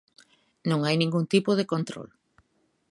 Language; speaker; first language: Galician; native; Galician